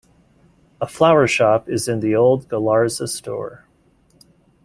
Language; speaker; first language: English; native; English